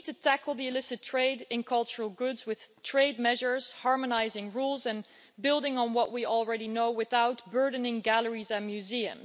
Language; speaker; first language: English; non-native, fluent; Dutch